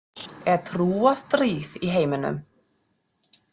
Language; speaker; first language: Icelandic; non-native, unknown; German